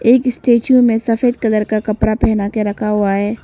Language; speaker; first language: Hindi; non-native, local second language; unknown